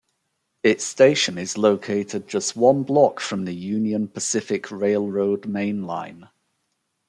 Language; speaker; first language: English; native; English